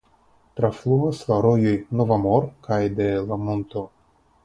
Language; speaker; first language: Esperanto; non-native, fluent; Russian